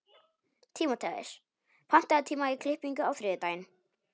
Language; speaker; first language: Icelandic; non-native, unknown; Polish